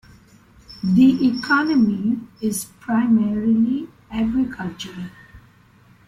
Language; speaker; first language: English; non-native, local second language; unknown